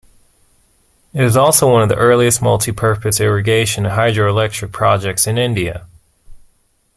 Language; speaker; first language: English; native; English